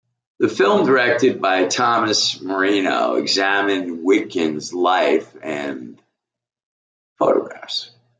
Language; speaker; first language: English; native; English